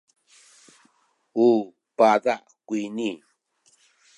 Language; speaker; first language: Sakizaya; native; Sakizaya